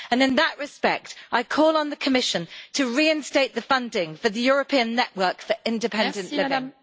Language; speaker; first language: English; native; English